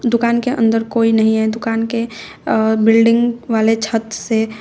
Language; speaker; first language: Hindi; native; Hindi